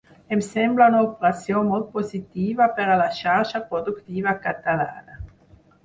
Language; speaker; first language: Catalan; non-native, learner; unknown